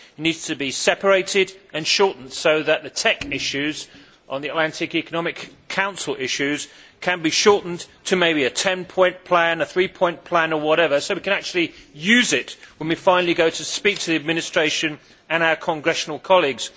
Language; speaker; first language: English; native; English